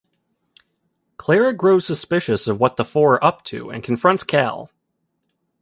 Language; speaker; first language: English; native; English